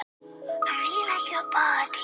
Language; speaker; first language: Icelandic; non-native, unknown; Thai